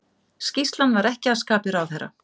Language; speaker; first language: Icelandic; native; Icelandic